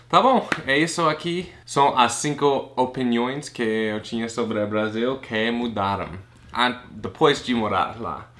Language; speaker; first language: Portuguese; non-native, fluent; English